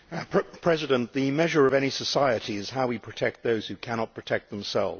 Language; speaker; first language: English; native; English